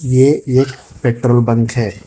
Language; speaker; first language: Hindi; non-native, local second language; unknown